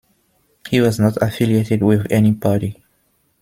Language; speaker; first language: English; non-native, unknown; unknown